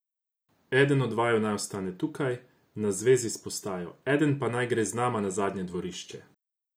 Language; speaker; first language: Slovenian; non-native, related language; Croatian